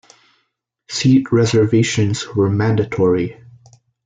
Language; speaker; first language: English; non-native, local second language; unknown